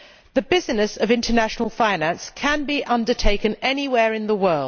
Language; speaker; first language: English; native; English